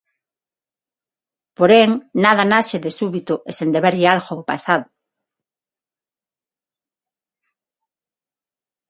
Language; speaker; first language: Galician; non-native, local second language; Spanish